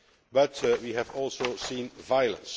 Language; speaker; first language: English; non-native, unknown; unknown